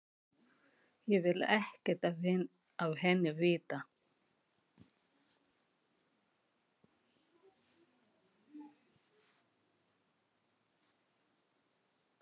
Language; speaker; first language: Icelandic; non-native, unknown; Filipino